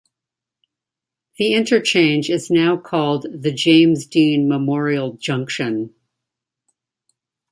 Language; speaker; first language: English; native; English